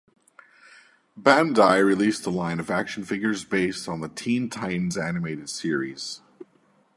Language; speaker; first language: English; native; English